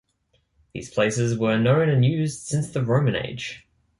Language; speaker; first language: English; native; English